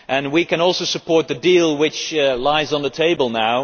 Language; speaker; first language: English; non-native, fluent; Dutch